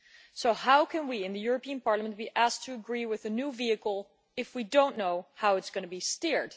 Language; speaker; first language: English; non-native, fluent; Dutch